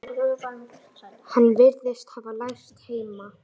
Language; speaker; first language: Icelandic; native; Icelandic